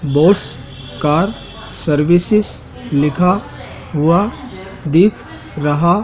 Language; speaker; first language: Hindi; native; Hindi